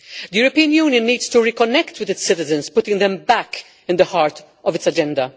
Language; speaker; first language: English; non-native, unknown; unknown